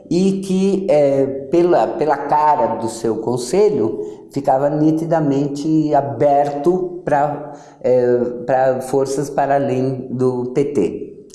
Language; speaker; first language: Portuguese; early bilingual, other home language; Yiddish